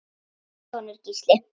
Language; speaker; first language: Icelandic; native; Icelandic